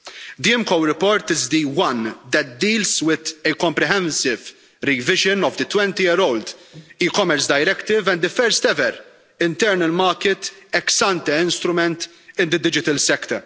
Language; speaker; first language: English; non-native, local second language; Maltese